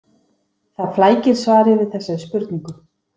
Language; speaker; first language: Icelandic; native; Icelandic